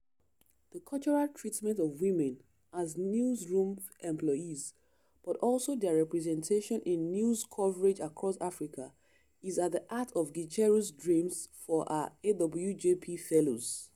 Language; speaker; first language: English; non-native, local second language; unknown